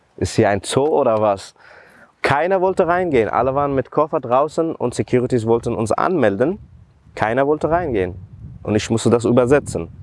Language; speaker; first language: German; non-native, fluent; Persian